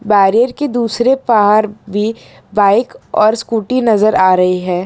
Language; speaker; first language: Hindi; non-native, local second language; Gujarati